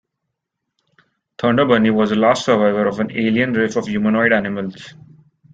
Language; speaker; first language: English; non-native, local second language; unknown